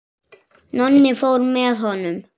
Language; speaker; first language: Icelandic; native; Icelandic